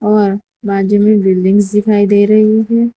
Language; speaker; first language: Hindi; non-native, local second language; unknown